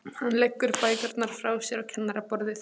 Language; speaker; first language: Icelandic; non-native, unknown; Polish